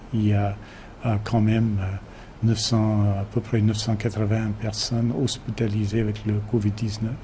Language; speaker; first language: French; non-native, fluent; English